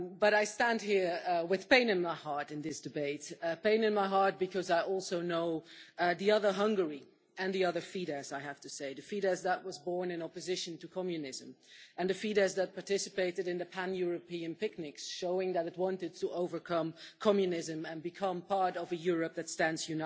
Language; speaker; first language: English; non-native, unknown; Dutch